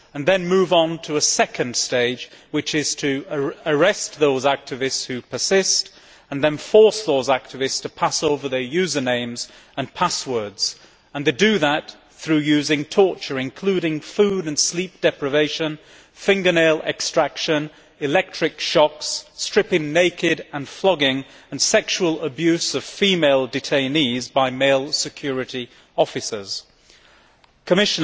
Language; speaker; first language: English; native; English